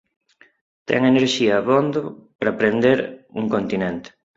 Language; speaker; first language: Galician; non-native, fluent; Spanish